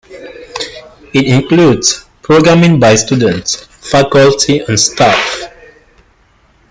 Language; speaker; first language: English; native; English